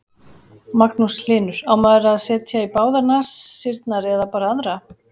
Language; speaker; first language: Icelandic; native; Icelandic